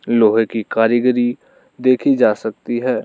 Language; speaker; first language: Hindi; non-native, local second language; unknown